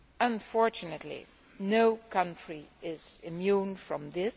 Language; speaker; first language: English; non-native, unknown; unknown